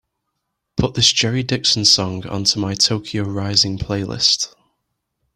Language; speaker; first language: English; native; English